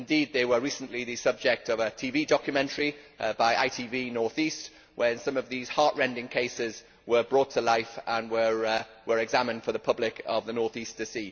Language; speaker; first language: English; native; English